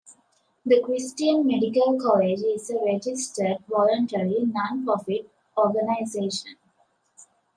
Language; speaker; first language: English; native; English